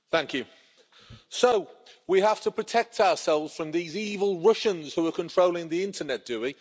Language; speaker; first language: English; native; English